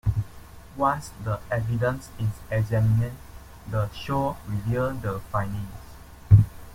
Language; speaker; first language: English; non-native, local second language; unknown